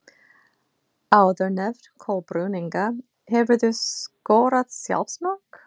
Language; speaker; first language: Icelandic; non-native, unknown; English